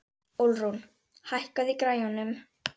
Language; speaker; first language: Icelandic; native; Icelandic